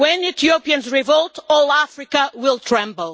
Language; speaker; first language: English; non-native, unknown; Portuguese